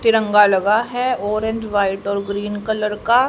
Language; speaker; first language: Hindi; native; Hindi